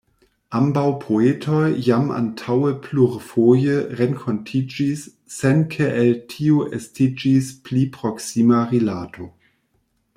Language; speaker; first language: Esperanto; non-native, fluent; German